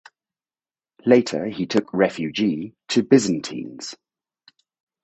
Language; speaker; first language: English; native; English